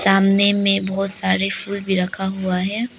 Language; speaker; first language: Hindi; non-native, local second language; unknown